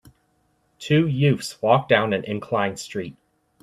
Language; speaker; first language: English; native; English